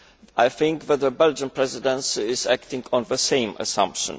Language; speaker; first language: English; non-native, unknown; Polish